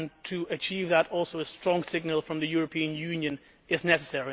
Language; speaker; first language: English; non-native, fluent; Dutch